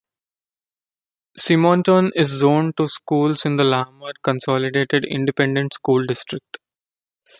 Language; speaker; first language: English; non-native, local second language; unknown